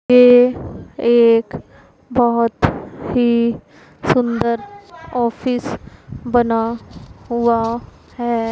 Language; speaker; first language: Hindi; non-native, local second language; Punjabi